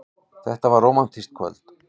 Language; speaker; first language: Icelandic; native; Icelandic